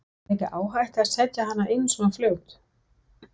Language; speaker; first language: Icelandic; non-native, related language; Danish